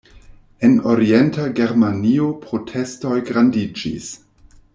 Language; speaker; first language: Esperanto; non-native, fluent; German